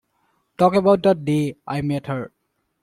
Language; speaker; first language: English; non-native, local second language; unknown